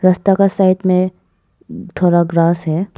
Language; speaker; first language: Hindi; non-native, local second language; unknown